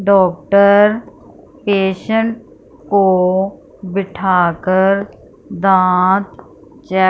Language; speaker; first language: Hindi; non-native, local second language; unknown